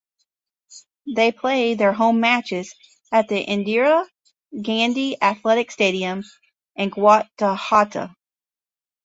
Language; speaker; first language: English; native; English